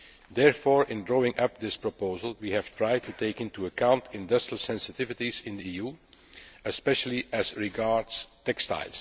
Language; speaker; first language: English; non-native, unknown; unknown